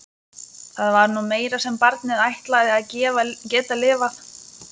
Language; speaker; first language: Icelandic; non-native, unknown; Lithuanian